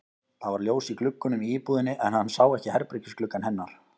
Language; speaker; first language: Icelandic; native; Icelandic